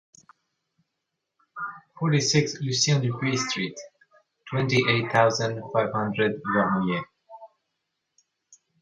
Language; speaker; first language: English; native; English